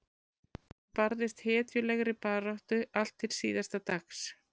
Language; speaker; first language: Icelandic; native; Icelandic